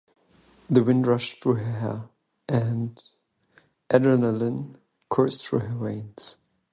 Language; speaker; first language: English; native; English